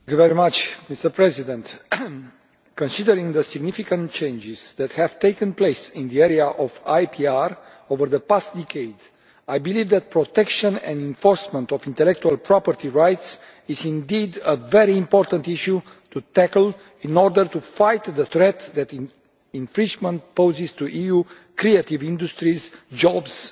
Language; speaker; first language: English; non-native, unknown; Romanian